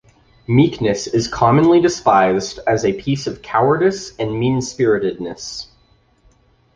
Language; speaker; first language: English; native; English